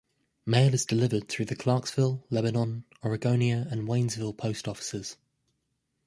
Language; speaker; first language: English; native; English